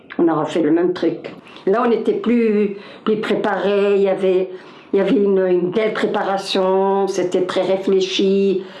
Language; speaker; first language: French; non-native, local second language; Arabic